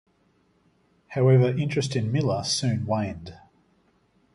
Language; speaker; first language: English; native; English